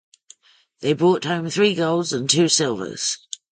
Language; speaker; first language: English; native; English